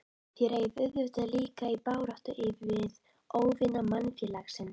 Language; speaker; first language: Icelandic; native; Icelandic